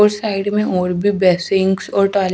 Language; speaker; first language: Hindi; native; Hindi